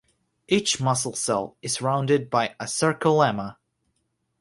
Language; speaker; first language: English; non-native, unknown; Russian